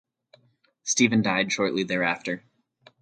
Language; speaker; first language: English; native; English